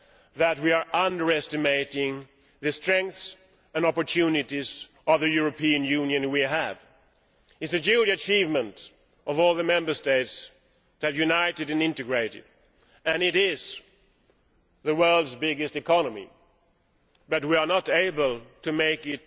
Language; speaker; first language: English; non-native, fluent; Swedish